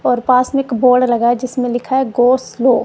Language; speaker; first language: Hindi; non-native, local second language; Punjabi